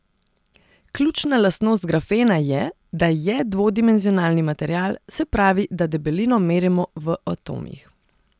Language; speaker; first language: Slovenian; non-native, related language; Serbian